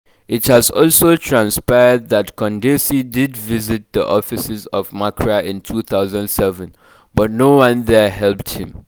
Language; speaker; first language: English; non-native, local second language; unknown